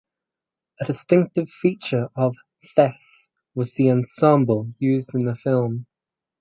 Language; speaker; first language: English; native; English